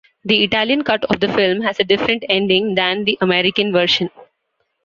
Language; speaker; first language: English; non-native, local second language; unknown